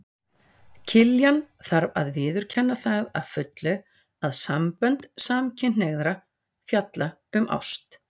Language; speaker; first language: Icelandic; native; Icelandic